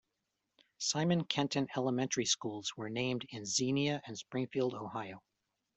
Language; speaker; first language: English; native; English